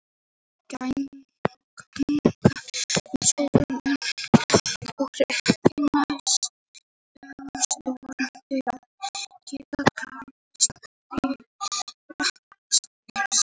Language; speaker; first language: Icelandic; native; Icelandic